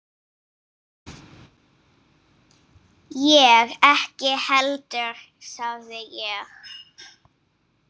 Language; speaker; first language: Icelandic; non-native, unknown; English